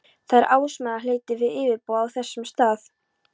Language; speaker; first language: Icelandic; non-native, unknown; Polish